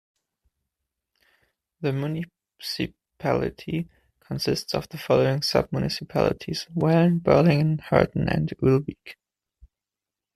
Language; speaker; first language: English; non-native, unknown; German